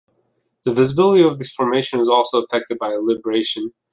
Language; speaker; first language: English; native; English